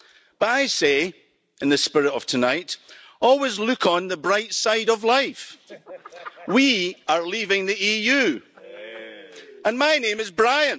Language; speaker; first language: English; native; English